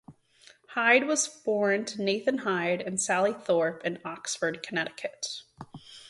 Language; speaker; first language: English; native; English